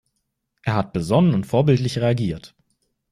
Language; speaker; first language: German; native; German